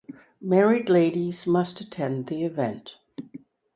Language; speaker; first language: English; native; English